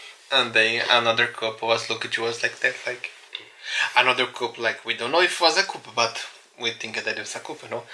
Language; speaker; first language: English; non-native, fluent; Portuguese